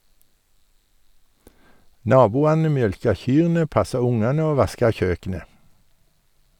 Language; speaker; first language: Norwegian; native; Norwegian